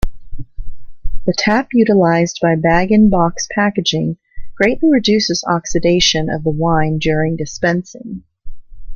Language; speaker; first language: English; native; English